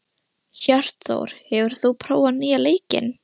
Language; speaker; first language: Icelandic; non-native, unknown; Russian